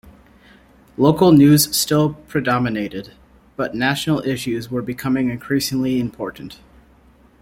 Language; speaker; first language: English; native; English